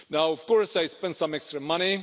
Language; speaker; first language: English; non-native, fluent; Czech